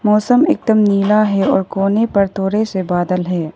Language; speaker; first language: Hindi; non-native, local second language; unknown